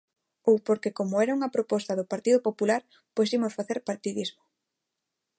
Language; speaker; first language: Galician; non-native, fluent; Spanish